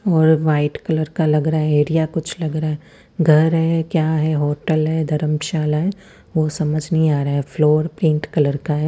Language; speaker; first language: Hindi; non-native, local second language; Punjabi